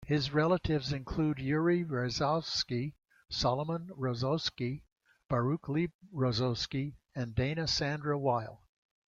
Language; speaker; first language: English; native; English